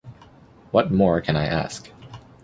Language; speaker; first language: English; native; English